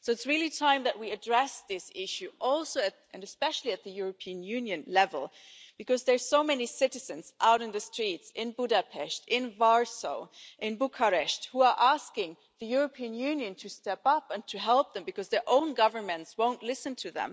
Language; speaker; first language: English; non-native, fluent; German